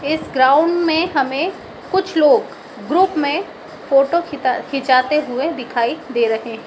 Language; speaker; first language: Hindi; native; Hindi